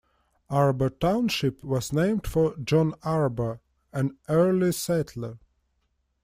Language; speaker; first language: English; non-native, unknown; Russian